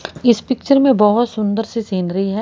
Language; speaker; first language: Hindi; native; Hindi